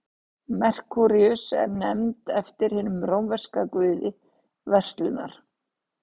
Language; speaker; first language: Icelandic; native; Icelandic